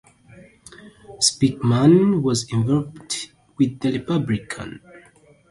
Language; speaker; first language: English; non-native, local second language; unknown